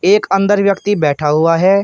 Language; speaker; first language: Hindi; native; Hindi